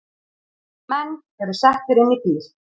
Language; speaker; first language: Icelandic; native; Icelandic